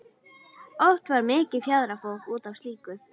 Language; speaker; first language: Icelandic; native; Icelandic